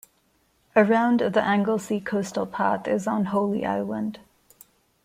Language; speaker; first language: English; non-native, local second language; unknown